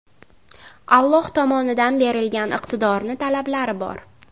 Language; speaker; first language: Uzbek; native; Uzbek